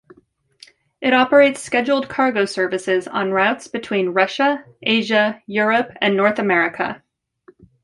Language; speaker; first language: English; native; English